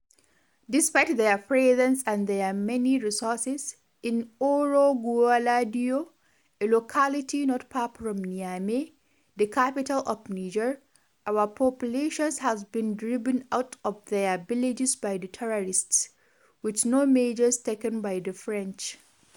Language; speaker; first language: English; non-native, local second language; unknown